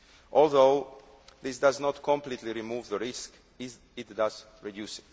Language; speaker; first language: English; non-native, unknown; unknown